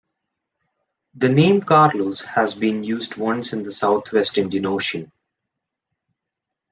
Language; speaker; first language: English; non-native, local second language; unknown